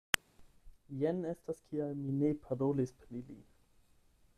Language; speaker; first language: Esperanto; non-native, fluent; German